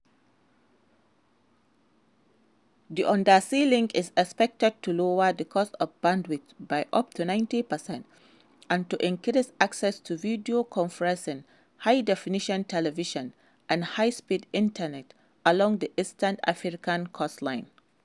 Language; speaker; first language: English; non-native, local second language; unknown